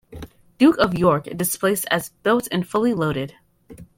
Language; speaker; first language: English; native; English